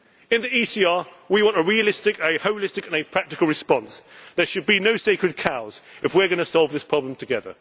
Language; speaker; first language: English; native; English